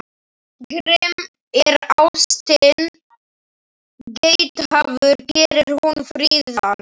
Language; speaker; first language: Icelandic; non-native, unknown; Slovak